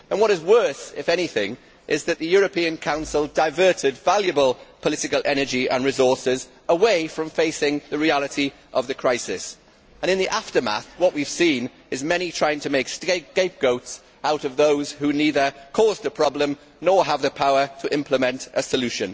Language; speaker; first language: English; native; English